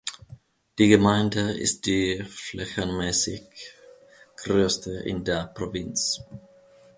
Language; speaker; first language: German; non-native, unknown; Finnish